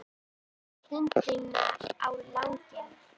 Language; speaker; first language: Icelandic; native; Icelandic